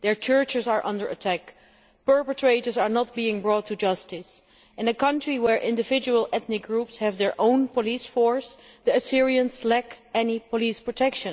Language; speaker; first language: English; non-native, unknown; Dutch